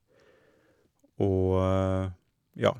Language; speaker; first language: Norwegian; native; Norwegian